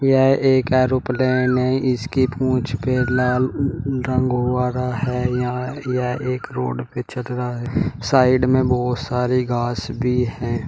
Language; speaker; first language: Hindi; native; Hindi